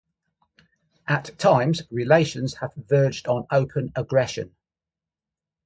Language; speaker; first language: English; native; English